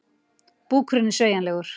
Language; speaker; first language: Icelandic; native; Icelandic